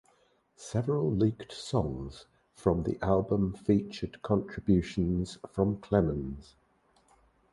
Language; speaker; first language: English; native; English